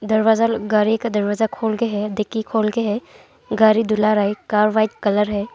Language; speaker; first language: Hindi; non-native, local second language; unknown